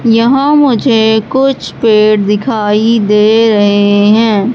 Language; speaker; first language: Hindi; native; Hindi